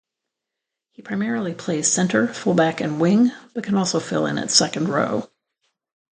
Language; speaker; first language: English; native; English